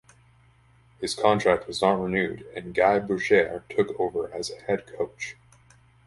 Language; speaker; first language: English; native; English